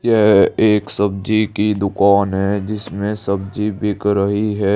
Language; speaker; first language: Hindi; native; Hindi